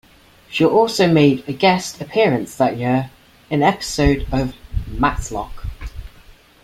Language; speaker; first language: English; native; English